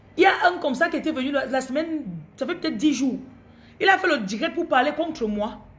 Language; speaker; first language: French; non-native, local second language; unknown